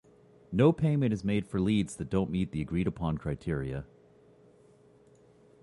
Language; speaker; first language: English; native; English